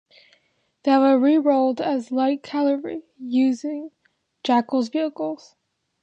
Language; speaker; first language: English; native; English